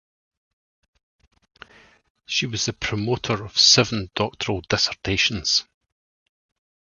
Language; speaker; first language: English; native; English